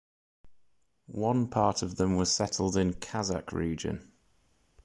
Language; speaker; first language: English; native; English